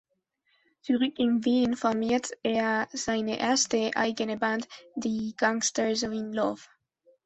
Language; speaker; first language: German; non-native, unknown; Spanish